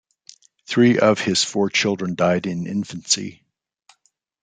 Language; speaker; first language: English; native; English